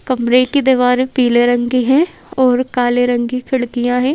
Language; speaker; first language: Hindi; native; Hindi